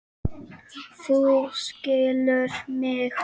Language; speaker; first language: Icelandic; non-native, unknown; Czech